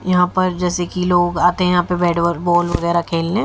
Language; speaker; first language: Hindi; native; Hindi